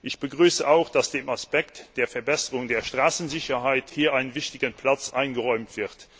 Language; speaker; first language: German; non-native, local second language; Luxembourgish